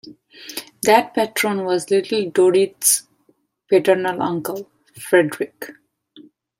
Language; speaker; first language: English; non-native, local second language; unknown